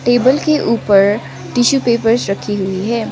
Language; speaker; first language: Hindi; non-native, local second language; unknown